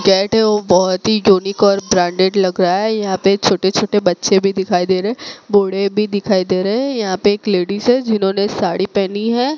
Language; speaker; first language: Hindi; non-native, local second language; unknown